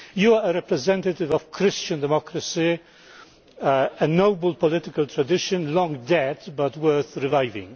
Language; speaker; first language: English; non-native, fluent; Polish